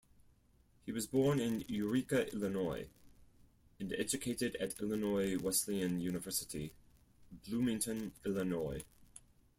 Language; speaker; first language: English; non-native, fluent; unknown